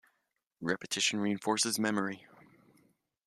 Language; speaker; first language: English; native; English